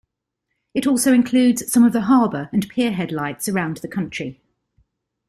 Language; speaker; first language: English; native; English